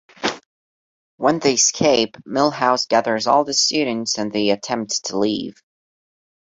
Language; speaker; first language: English; non-native, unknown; Portuguese